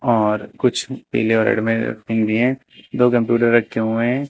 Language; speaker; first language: Hindi; native; Hindi